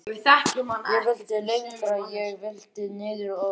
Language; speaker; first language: Icelandic; native; Icelandic